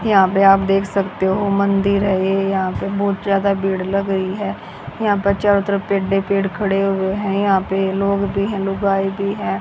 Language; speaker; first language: Hindi; native; Hindi